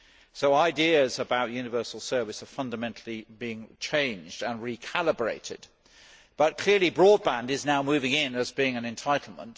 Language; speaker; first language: English; native; English